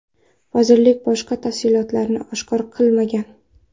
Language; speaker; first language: Uzbek; non-native, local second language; Kara-Kalpak